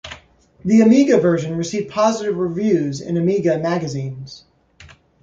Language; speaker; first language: English; native; English